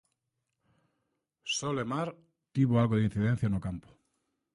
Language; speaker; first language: Galician; native; Galician